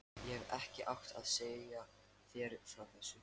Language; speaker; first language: Icelandic; non-native, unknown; Lithuanian